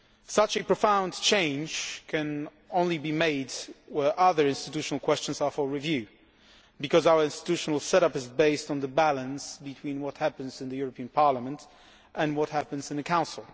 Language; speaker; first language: English; non-native, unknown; Polish